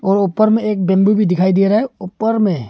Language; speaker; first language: Hindi; non-native, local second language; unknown